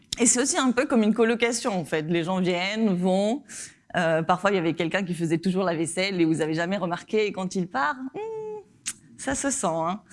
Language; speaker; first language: French; non-native, fluent; Spanish